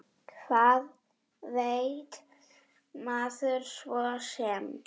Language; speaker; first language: Icelandic; non-native, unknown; Polish